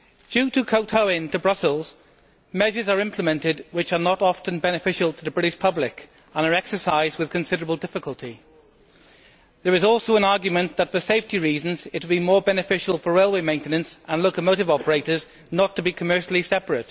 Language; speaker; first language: English; native; English